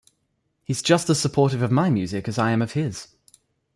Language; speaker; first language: English; native; English